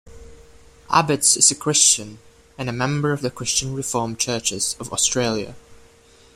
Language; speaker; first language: English; non-native, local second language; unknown